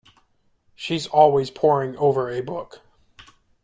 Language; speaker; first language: English; native; English